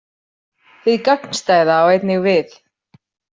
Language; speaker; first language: Icelandic; native; Icelandic